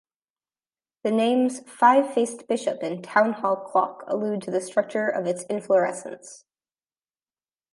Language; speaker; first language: English; native; English